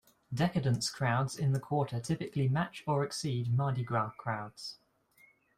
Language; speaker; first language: English; native; English